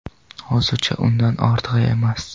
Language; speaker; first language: Uzbek; non-native, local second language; Kara-Kalpak